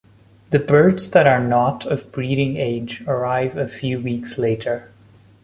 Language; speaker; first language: English; non-native, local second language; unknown